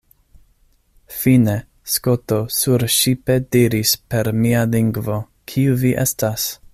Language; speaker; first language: Esperanto; non-native, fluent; English